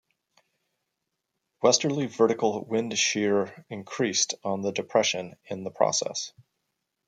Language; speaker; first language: English; native; English